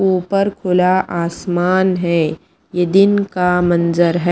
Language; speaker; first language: Hindi; non-native, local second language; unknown